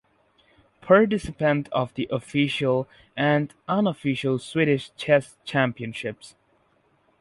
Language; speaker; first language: English; non-native, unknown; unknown